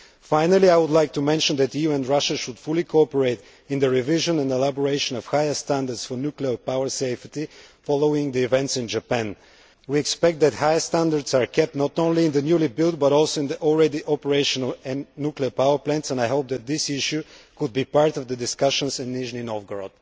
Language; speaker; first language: English; non-native, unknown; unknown